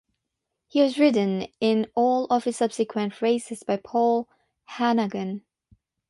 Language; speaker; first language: English; non-native, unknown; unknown